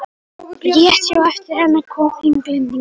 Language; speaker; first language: Icelandic; non-native, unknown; Polish